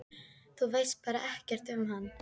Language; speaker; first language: Icelandic; native; Icelandic